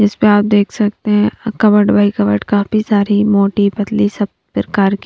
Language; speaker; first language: Hindi; native; Hindi